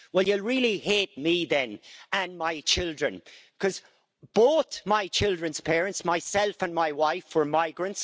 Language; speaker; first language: English; native; English